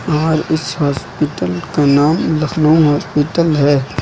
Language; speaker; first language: Hindi; native; Hindi